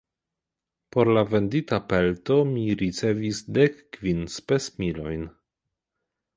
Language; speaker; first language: Esperanto; non-native, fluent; Polish